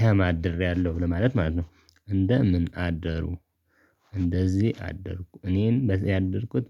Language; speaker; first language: Amharic; non-native, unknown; Tigrinya